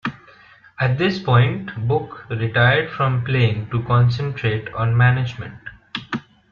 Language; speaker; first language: English; non-native, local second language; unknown